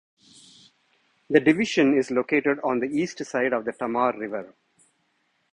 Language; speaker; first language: English; non-native, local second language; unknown